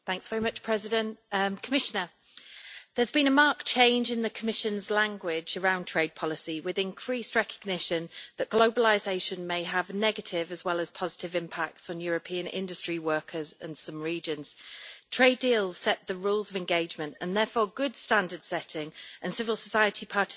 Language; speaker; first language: English; native; English